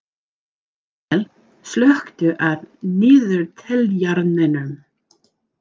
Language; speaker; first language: Icelandic; non-native, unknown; English